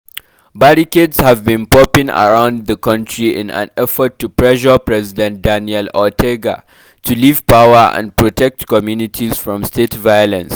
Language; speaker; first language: English; non-native, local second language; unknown